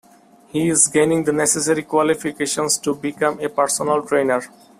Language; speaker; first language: English; non-native, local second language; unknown